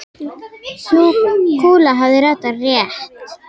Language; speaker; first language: Icelandic; native; Icelandic